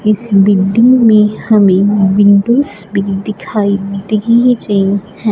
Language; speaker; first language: Hindi; non-native, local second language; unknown